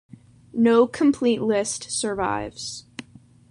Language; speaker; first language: English; native; English